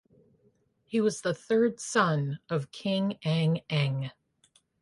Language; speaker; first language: English; native; English